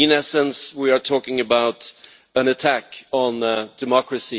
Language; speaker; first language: English; non-native, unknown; Swedish